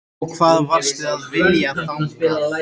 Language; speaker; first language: Icelandic; native; Icelandic